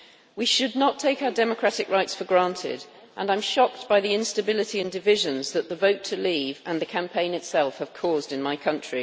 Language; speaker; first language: English; native; English